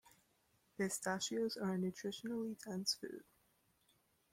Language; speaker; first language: English; native; English